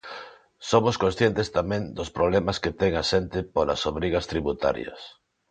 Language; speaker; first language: Galician; non-native, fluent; Spanish